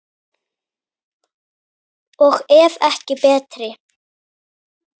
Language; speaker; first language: Icelandic; native; Icelandic